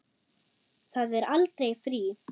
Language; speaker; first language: Icelandic; non-native, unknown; German